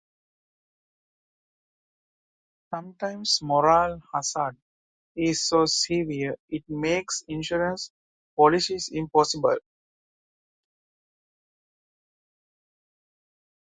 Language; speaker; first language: English; non-native, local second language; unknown